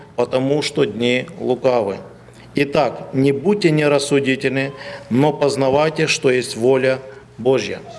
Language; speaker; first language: Russian; non-native, local second language; Ukrainian